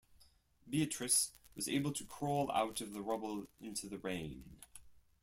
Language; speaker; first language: English; non-native, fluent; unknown